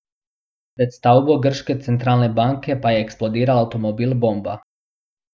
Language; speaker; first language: Slovenian; non-native, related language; Bosnian